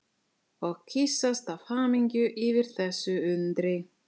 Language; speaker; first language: Icelandic; non-native, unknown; Italian